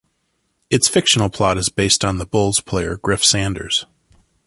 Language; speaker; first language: English; native; English